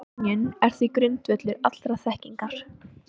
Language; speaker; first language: Icelandic; native; Icelandic